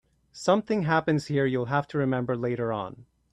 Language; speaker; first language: English; native; English